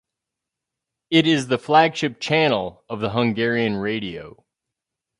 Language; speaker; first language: English; native; English